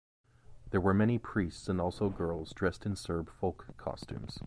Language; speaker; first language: English; native; English